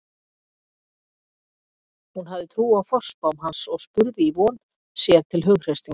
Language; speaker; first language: Icelandic; native; Icelandic